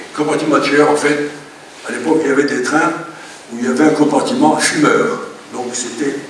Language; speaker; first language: French; non-native, fluent; Greek